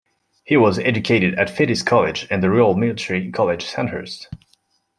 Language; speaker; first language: English; non-native, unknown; French